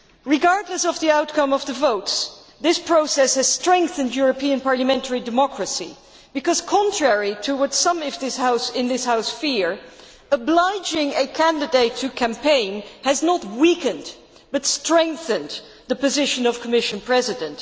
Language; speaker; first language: English; non-native, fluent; Dutch